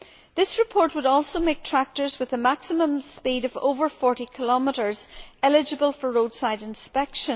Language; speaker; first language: English; native; English